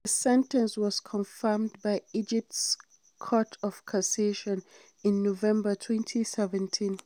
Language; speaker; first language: English; non-native, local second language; Hausa